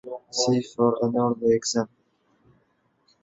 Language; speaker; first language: English; non-native, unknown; Uzbek